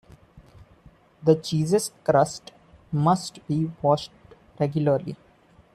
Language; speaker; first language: English; non-native, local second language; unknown